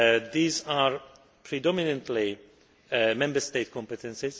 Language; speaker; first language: English; non-native, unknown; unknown